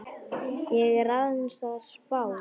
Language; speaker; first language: Icelandic; non-native, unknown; Polish